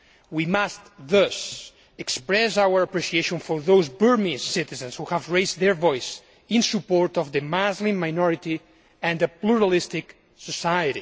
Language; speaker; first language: English; non-native, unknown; Spanish